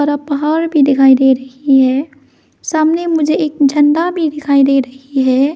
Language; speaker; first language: Hindi; non-native, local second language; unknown